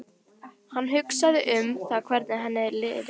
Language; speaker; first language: Icelandic; native; Icelandic